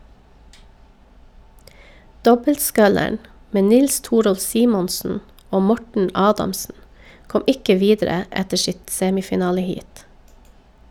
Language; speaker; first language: Norwegian; native; Norwegian